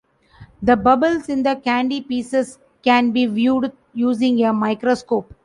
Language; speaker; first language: English; non-native, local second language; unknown